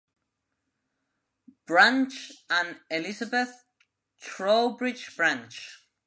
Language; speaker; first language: English; non-native, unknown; Spanish